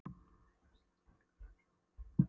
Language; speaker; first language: Icelandic; non-native, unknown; Polish